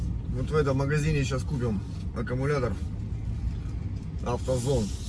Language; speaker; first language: Russian; native; Russian